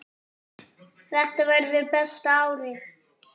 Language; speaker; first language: Icelandic; non-native, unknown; French